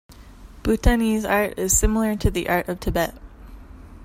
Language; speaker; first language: English; native; English